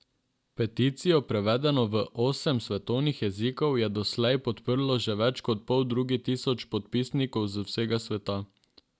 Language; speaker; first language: Slovenian; non-native, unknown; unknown